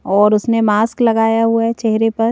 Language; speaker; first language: Hindi; native; Hindi